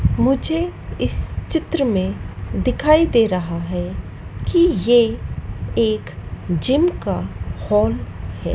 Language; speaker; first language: Hindi; native; Hindi